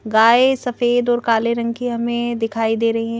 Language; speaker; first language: Hindi; native; Hindi